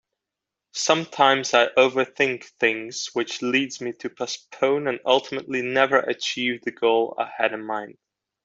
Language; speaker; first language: English; non-native, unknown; Dutch